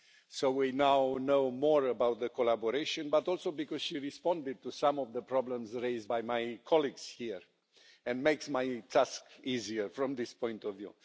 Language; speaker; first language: English; non-native, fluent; Romanian